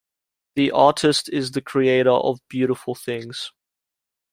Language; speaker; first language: English; native; English